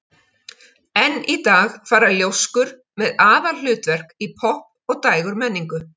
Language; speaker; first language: Icelandic; native; Icelandic